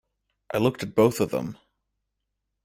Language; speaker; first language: English; native; English